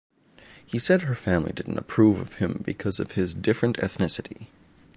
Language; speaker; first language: English; native; English